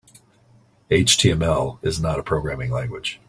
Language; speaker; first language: English; native; English